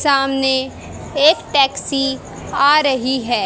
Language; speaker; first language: Hindi; native; Hindi